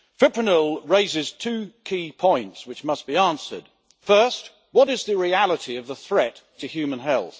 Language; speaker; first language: English; native; English